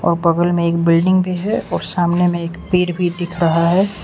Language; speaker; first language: Hindi; non-native, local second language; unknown